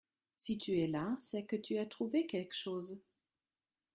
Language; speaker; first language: French; non-native, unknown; German